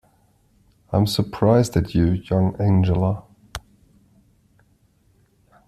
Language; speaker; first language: English; non-native, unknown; German